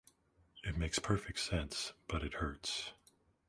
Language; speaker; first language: English; native; English